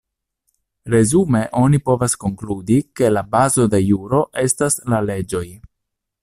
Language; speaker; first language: Esperanto; non-native, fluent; Italian